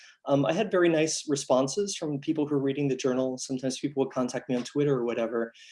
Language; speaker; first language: English; native; English